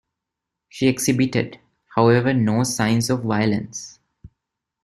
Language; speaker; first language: English; non-native, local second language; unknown